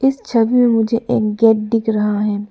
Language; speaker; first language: Hindi; non-native, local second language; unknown